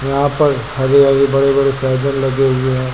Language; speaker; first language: Hindi; native; Hindi